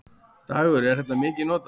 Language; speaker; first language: Icelandic; native; Icelandic